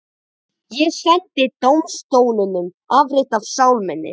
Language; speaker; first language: Icelandic; native; Icelandic